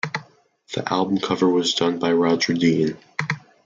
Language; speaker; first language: English; native; English